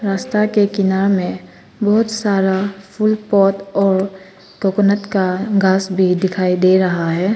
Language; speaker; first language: Hindi; non-native, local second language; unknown